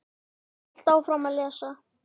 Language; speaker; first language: Icelandic; native; Icelandic